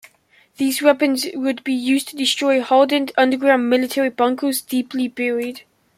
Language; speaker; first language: English; native; English